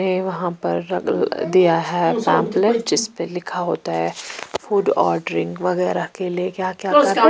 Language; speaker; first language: Hindi; non-native, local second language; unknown